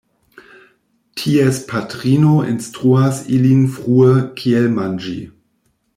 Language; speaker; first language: Esperanto; non-native, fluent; German